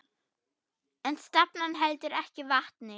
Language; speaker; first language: Icelandic; non-native, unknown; German